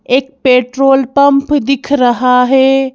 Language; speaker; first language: Hindi; native; Hindi